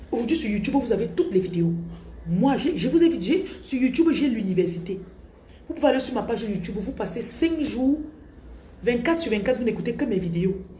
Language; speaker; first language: French; non-native, local second language; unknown